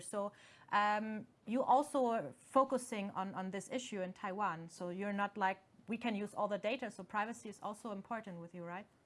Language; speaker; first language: English; non-native, fluent; German